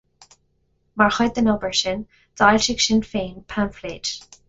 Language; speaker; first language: Irish; non-native, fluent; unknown